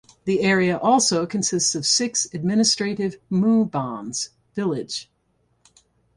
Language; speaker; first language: English; native; English